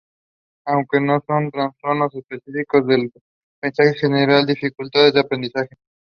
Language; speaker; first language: English; non-native, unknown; Spanish